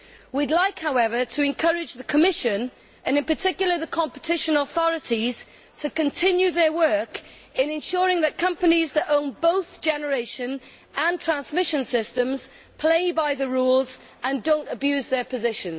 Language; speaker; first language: English; native; English